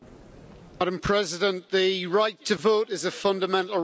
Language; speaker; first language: English; native; English